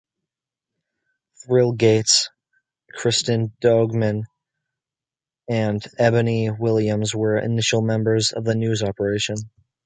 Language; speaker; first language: English; native; English